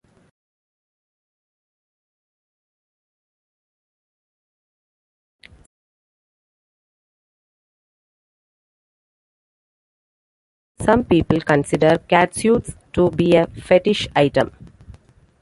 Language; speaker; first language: English; non-native, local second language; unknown